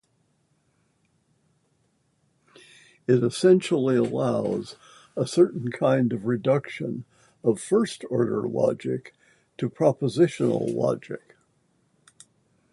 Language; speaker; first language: English; native; English